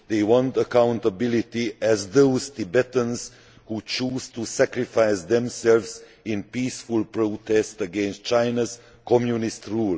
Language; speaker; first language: English; non-native, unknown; Hungarian